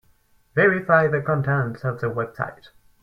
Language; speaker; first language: English; non-native, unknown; French